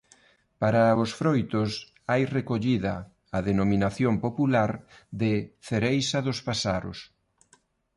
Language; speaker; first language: Galician; non-native, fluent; Spanish